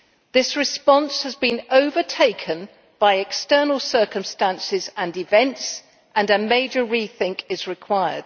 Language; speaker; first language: English; native; English